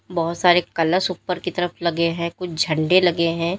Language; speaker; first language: Hindi; native; Hindi